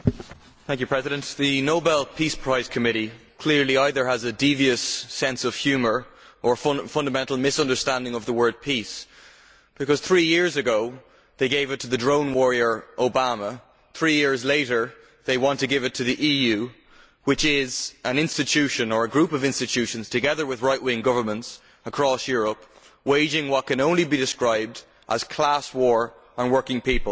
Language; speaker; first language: English; native; English